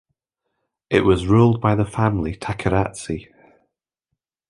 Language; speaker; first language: English; native; English